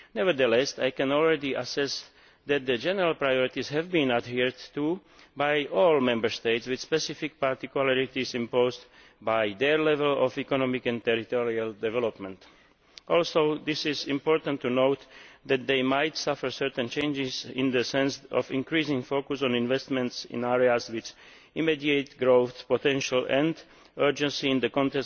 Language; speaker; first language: English; non-native, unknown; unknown